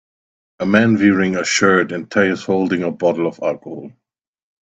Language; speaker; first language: English; non-native, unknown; German